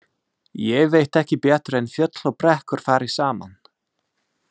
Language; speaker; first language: Icelandic; non-native, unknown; English